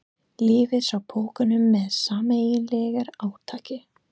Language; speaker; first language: Icelandic; non-native, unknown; English